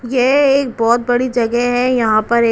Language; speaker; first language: Hindi; non-native, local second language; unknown